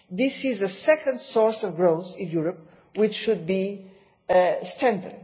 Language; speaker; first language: English; non-native, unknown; Portuguese